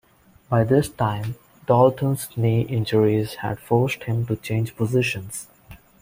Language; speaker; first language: English; non-native, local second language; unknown